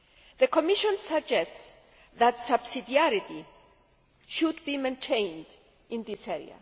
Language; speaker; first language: English; non-native, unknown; Greek